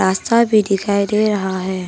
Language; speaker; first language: Hindi; non-native, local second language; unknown